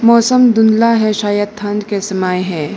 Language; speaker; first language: Hindi; non-native, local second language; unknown